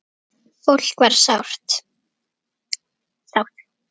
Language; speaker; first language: Icelandic; native; Icelandic